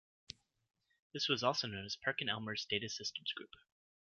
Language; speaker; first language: English; native; English